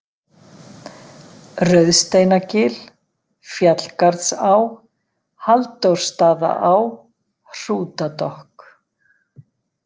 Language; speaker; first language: Icelandic; native; Icelandic